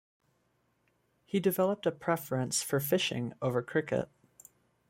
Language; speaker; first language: English; native; English